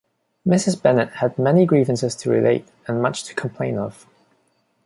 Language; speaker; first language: English; non-native, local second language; Cantonese